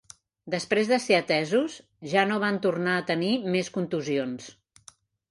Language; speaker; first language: Catalan; native; Catalan